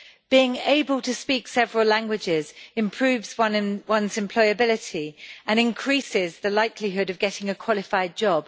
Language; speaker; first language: English; native; English